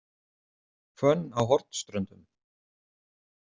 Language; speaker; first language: Icelandic; native; Icelandic